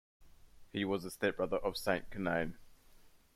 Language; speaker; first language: English; native; English